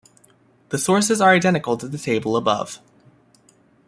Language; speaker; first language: English; native; English